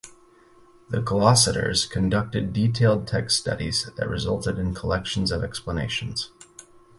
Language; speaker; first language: English; native; English